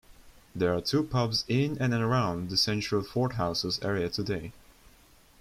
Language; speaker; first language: English; non-native, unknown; Turkish